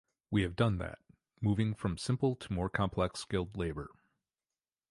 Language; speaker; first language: English; native; English